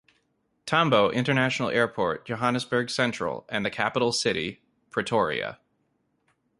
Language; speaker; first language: English; native; English